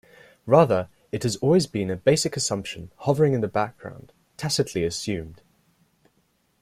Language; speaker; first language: English; native; English